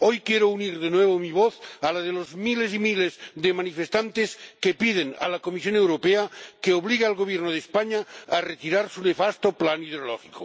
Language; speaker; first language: Spanish; non-native, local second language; Catalan